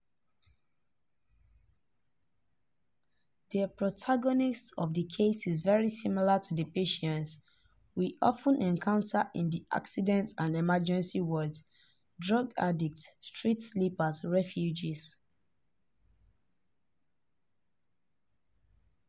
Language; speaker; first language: English; non-native, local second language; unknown